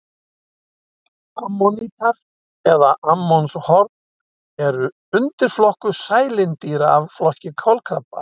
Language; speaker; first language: Icelandic; native; Icelandic